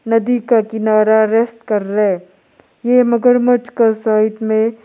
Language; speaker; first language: Hindi; non-native, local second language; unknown